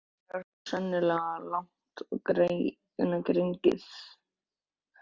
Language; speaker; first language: Icelandic; native; Icelandic